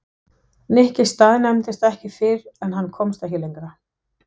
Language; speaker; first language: Icelandic; non-native, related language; Danish